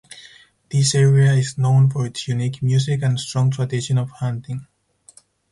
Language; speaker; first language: English; non-native, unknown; Spanish